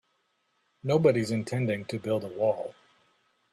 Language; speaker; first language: English; native; English